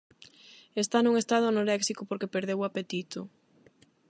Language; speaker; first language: Galician; non-native, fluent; Spanish